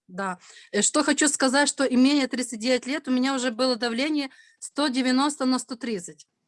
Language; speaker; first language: Russian; non-native, local second language; Ukrainian